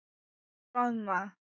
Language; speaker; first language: Icelandic; non-native, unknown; Thai